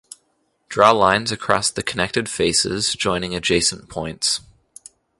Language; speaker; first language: English; native; English